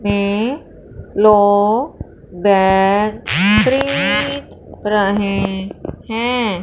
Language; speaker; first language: Hindi; non-native, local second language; Punjabi